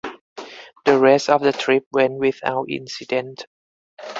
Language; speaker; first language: English; non-native, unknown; Thai